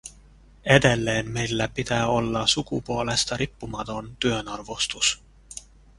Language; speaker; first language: Finnish; non-native, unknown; Estonian